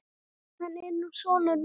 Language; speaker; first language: Icelandic; native; Icelandic